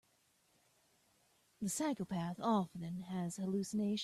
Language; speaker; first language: English; native; English